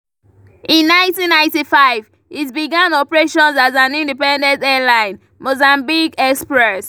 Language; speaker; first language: English; non-native, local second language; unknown